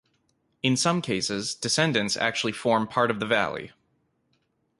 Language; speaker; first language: English; native; English